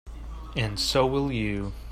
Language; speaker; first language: English; native; English